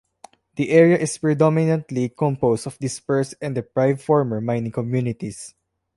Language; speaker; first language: English; non-native, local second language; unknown